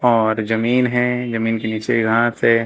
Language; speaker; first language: Hindi; native; Hindi